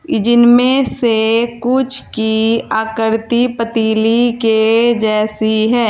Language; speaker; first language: Hindi; native; Hindi